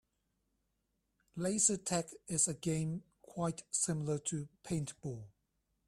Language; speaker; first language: English; non-native, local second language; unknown